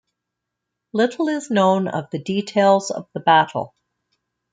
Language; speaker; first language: English; native; English